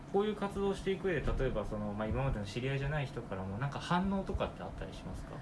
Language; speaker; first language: Japanese; native; Japanese